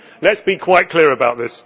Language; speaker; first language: English; native; English